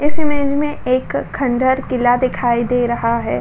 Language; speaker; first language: Hindi; native; Hindi